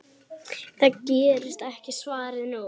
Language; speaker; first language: Icelandic; native; Icelandic